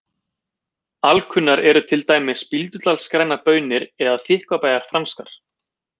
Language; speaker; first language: Icelandic; native; Icelandic